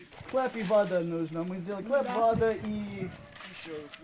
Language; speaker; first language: Russian; non-native, learner; English